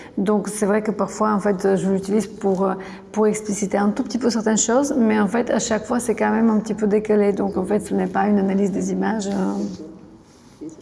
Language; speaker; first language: French; non-native, fluent; Bulgarian